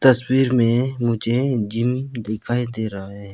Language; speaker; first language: Hindi; non-native, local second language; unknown